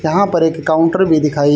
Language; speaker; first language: Hindi; native; Hindi